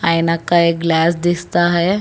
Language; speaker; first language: Hindi; non-native, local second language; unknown